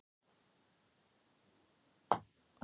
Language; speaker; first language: Icelandic; non-native, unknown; Thai